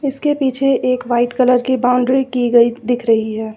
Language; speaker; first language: Hindi; native; Hindi